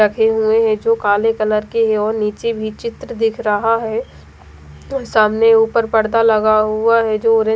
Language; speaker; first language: Hindi; non-native, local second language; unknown